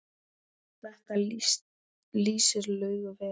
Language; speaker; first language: Icelandic; native; Icelandic